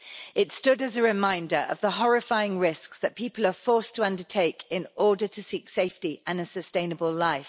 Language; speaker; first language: English; native; English